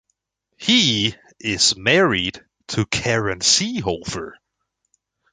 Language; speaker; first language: English; native; English